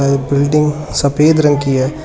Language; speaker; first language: Hindi; native; Hindi